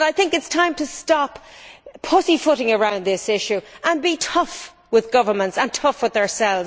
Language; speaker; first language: English; native; English